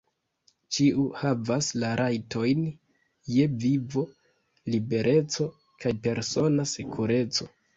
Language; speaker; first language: Esperanto; non-native, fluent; Kinyarwanda